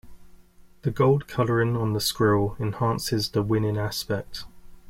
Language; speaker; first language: English; native; English